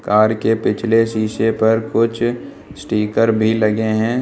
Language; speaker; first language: Hindi; native; Hindi